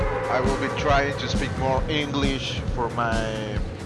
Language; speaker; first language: English; non-native, learner; Spanish